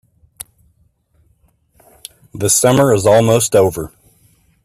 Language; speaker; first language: English; native; English